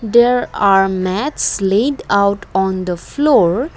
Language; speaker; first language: English; non-native, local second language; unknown